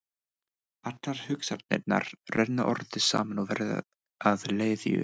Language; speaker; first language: Icelandic; non-native, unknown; English